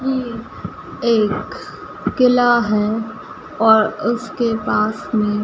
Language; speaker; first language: Hindi; native; Hindi